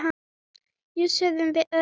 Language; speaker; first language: Icelandic; native; Icelandic